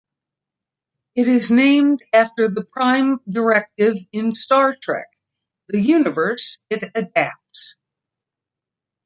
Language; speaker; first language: English; native; English